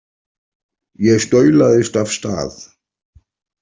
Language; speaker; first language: Icelandic; native; Icelandic